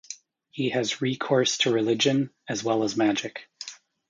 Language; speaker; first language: English; native; English